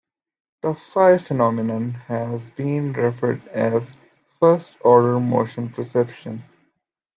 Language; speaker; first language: English; native; English